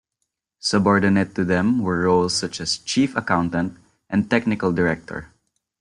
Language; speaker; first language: English; non-native, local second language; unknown